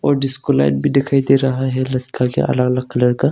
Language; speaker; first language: Hindi; early bilingual, other home language; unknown